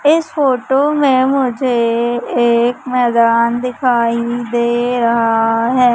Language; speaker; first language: Hindi; native; Hindi